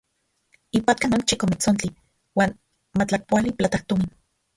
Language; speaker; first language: Central Puebla Nahuatl; non-native, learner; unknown